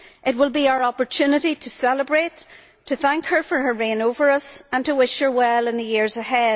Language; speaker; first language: English; native; English